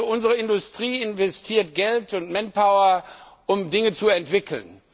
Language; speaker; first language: German; non-native, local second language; Luxembourgish